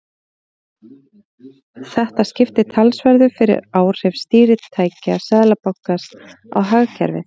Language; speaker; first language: Icelandic; native; Icelandic